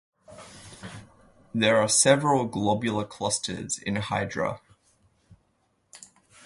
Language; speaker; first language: English; native; English